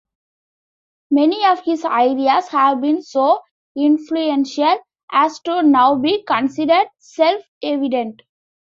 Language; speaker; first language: English; non-native, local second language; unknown